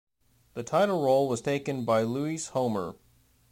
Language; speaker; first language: English; native; English